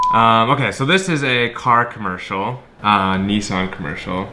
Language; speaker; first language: English; native; English